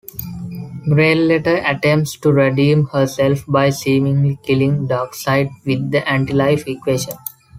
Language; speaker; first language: English; non-native, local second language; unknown